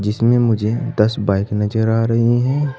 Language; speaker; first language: Hindi; native; Hindi